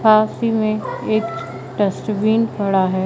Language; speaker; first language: Hindi; native; Hindi